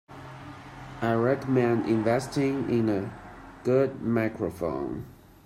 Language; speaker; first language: English; non-native, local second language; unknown